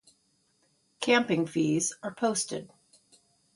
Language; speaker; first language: English; native; English